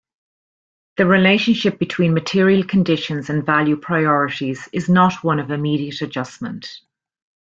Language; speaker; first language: English; native; English